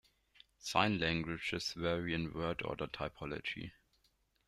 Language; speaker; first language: English; non-native, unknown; German